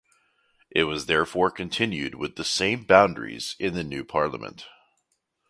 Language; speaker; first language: English; native; English